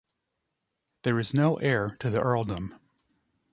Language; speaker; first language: English; native; English